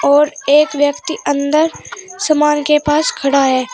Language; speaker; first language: Hindi; native; Hindi